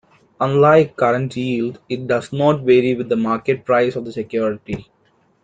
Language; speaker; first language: English; non-native, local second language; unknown